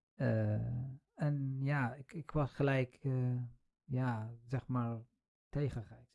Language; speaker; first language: Dutch; non-native, fluent; Central Kurdish